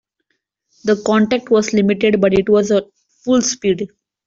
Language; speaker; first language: English; non-native, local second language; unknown